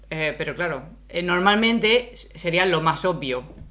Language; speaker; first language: Spanish; native; Spanish